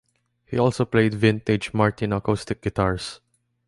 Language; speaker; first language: English; non-native, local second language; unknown